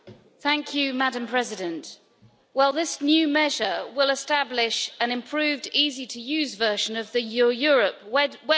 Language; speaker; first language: English; native; English